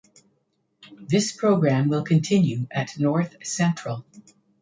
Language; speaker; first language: English; native; English